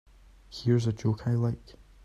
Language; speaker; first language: English; native; English